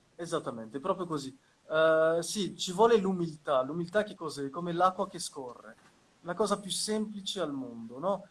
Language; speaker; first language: Italian; non-native, fluent; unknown